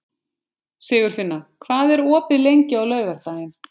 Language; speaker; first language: Icelandic; native; Icelandic